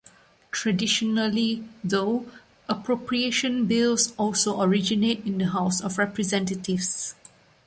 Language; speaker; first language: English; non-native, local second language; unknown